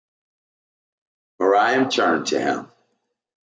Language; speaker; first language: English; native; English